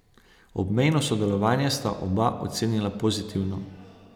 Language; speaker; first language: Slovenian; native; Slovenian